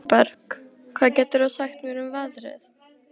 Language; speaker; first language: Icelandic; native; Icelandic